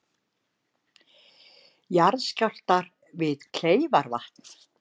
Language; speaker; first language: Icelandic; native; Icelandic